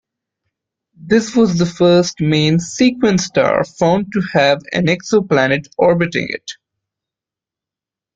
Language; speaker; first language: English; non-native, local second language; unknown